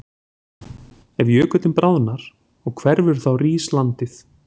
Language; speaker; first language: Icelandic; native; Icelandic